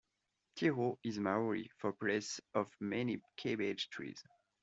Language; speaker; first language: English; non-native, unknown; French